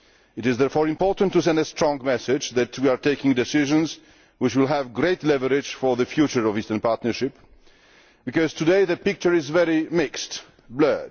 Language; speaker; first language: English; non-native, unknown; Polish